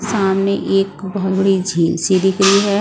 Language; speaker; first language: Hindi; non-native, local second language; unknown